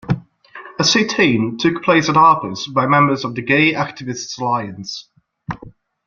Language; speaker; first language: English; non-native, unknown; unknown